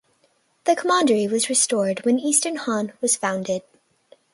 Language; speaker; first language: English; native; English